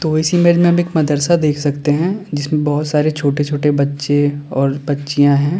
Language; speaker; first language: Hindi; native; Hindi